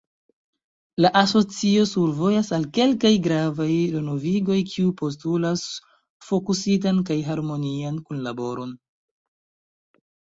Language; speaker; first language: Esperanto; non-native, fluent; Chinese